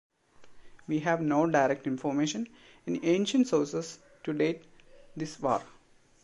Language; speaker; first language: English; non-native, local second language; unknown